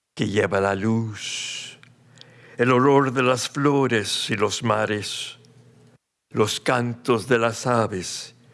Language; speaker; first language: Spanish; early bilingual, heritage; Spanish